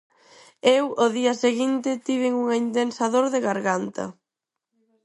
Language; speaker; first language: Galician; non-native, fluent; Spanish